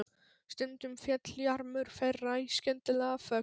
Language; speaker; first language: Icelandic; non-native, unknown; Polish